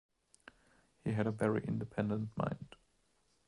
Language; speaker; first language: English; non-native, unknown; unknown